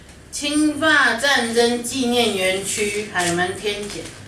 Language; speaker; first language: Chinese; native; Chinese